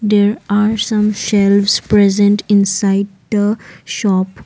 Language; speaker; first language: English; non-native, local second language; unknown